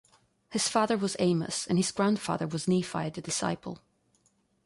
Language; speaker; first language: English; non-native, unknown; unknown